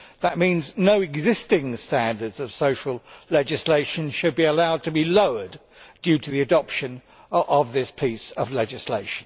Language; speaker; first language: English; native; English